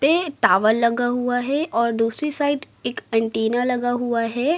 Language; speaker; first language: Hindi; native; Hindi